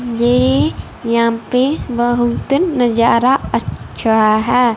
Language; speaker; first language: Hindi; non-native, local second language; Punjabi